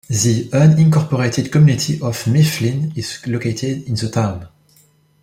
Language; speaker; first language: English; non-native, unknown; French